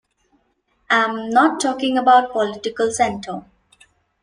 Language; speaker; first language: English; non-native, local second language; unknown